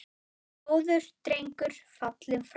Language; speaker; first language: Icelandic; native; Icelandic